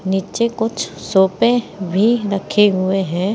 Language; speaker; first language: Hindi; native; Hindi